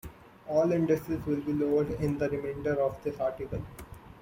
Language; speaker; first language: English; non-native, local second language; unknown